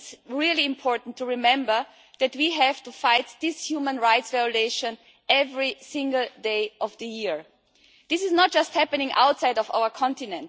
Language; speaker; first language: English; non-native, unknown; German